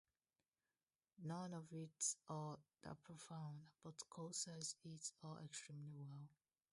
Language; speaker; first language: English; non-native, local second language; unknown